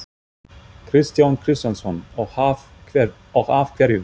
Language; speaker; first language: Icelandic; non-native, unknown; German